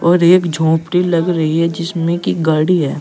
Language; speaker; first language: Hindi; native; Hindi